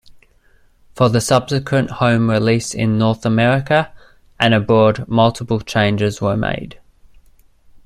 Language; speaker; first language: English; native; English